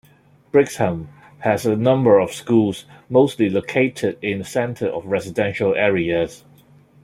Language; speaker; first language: English; non-native, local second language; Cantonese